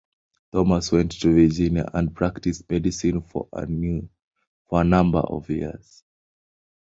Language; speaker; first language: English; non-native, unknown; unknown